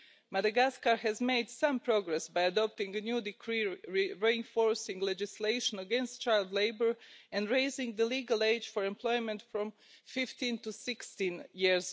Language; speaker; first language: English; non-native, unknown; Croatian